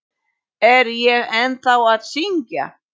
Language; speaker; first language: Icelandic; non-native, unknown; Polish